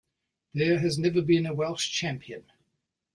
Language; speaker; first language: English; native; English